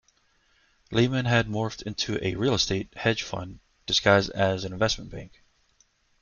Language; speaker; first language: English; native; English